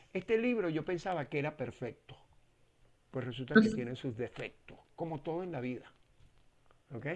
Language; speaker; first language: Spanish; native; Spanish